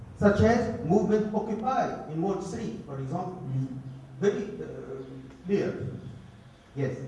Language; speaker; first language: English; non-native, fluent; Arabic